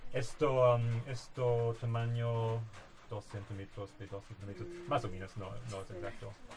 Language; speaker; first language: Spanish; non-native, learner; English